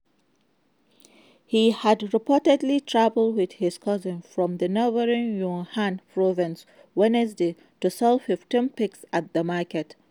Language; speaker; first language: English; non-native, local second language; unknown